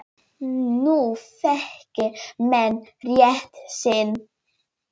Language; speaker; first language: Icelandic; non-native, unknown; Polish